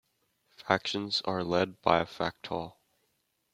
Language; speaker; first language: English; native; English